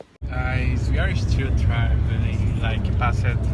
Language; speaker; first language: English; non-native, learner; Portuguese